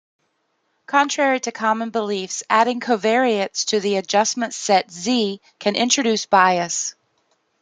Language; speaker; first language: English; native; English